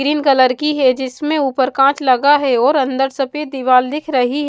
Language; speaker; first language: Hindi; non-native, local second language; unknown